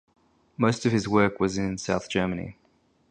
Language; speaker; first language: English; native; English